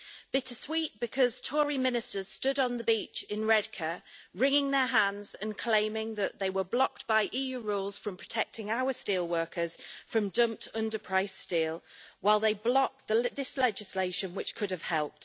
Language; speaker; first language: English; native; English